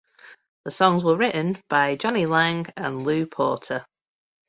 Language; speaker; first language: English; native; English